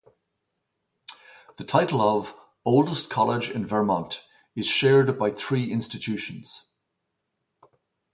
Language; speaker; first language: English; native; English